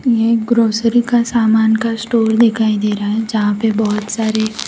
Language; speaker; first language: Hindi; non-native, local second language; Gujarati